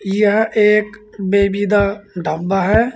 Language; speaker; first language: Hindi; native; Hindi